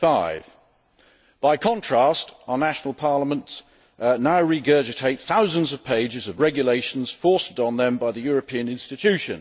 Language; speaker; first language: English; native; English